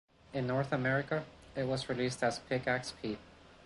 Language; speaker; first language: English; non-native, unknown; Spanish